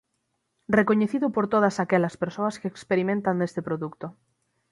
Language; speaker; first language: Galician; native; Galician